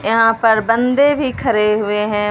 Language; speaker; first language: Hindi; non-native, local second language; Punjabi